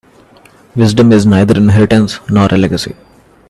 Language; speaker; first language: English; non-native, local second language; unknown